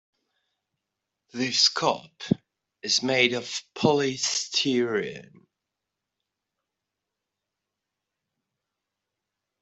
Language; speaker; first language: English; native; English